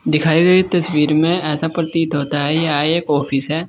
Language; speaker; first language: Hindi; native; Hindi